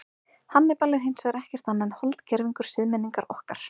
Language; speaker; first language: Icelandic; native; Icelandic